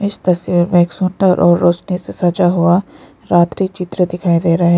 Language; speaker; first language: Hindi; non-native, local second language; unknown